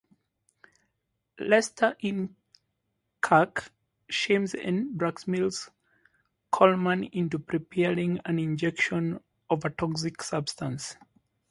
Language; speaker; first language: English; native; English